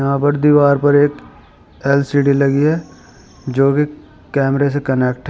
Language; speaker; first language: Hindi; native; Hindi